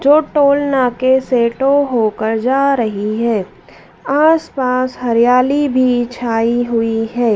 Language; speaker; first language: Hindi; native; Hindi